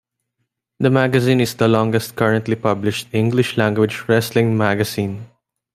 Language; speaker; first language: English; non-native, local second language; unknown